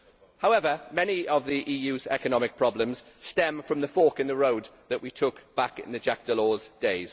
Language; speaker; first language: English; native; English